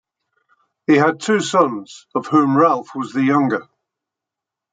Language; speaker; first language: English; native; English